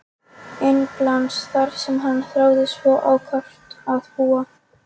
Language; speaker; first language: Icelandic; non-native, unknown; Polish